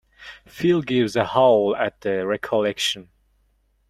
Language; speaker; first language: English; non-native, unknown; Mongolian